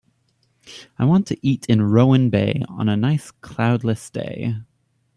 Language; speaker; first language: English; native; English